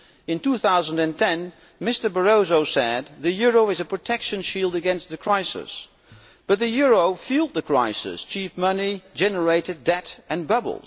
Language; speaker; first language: English; non-native, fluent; Dutch